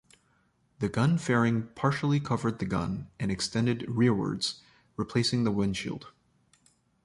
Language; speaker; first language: English; native; English